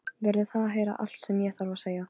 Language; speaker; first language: Icelandic; non-native, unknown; Polish